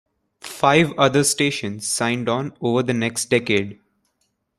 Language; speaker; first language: English; non-native, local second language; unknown